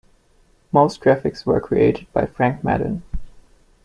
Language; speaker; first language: English; non-native, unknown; German